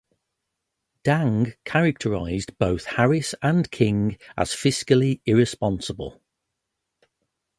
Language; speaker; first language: English; native; English